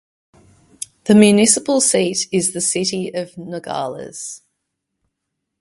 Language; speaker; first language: English; native; English